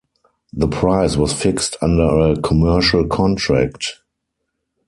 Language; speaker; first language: English; non-native, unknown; German